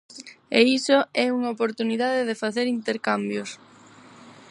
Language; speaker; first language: Galician; non-native, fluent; Spanish